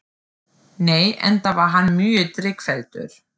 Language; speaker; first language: Icelandic; non-native, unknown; German